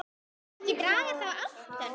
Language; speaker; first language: Icelandic; native; Icelandic